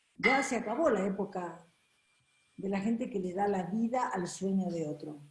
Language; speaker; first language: Spanish; native; Spanish